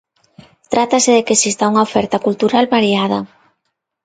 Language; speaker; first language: Galician; non-native, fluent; Spanish